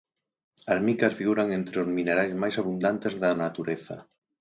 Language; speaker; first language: Galician; native; Galician